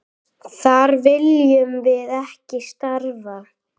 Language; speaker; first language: Icelandic; native; Icelandic